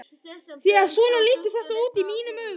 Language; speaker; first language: Icelandic; native; Icelandic